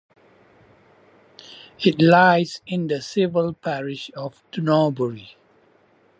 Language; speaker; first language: English; non-native, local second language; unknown